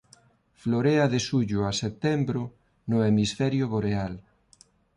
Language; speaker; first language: Galician; non-native, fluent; Spanish